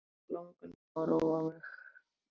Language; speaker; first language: Icelandic; native; Icelandic